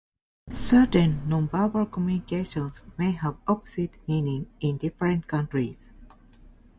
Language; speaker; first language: English; non-native, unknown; Japanese